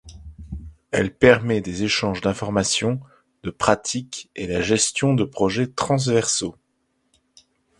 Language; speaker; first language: French; native; French